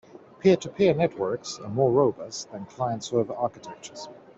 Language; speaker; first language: English; native; English